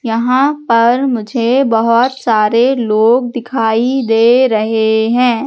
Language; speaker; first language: Hindi; native; Hindi